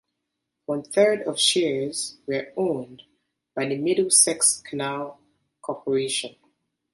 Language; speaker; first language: English; native; English